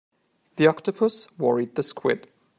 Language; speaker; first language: English; native; English